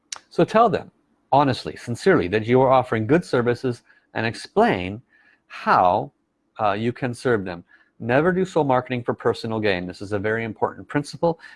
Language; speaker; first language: English; native; English